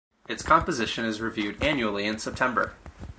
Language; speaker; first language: English; native; English